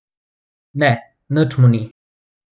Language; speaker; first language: Slovenian; non-native, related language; Bosnian